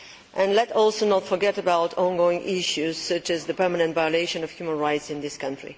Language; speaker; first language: English; non-native, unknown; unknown